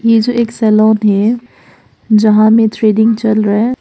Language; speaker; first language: Hindi; early bilingual, other home language; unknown